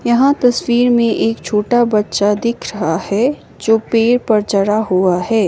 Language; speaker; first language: Hindi; non-native, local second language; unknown